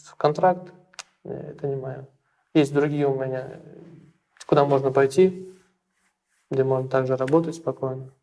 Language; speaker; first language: Russian; native; Russian